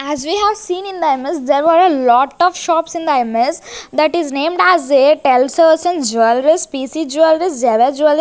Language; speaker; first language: English; non-native, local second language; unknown